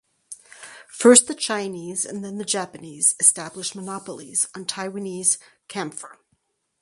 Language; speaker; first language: English; native; English